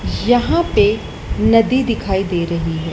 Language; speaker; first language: Hindi; native; Hindi